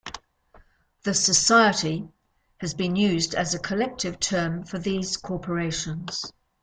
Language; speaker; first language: English; native; English